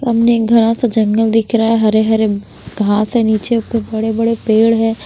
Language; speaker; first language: Hindi; non-native, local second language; Punjabi